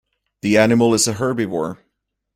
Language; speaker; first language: English; native; English